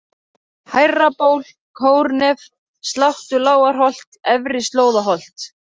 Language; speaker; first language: Icelandic; native; Icelandic